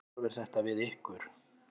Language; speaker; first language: Icelandic; native; Icelandic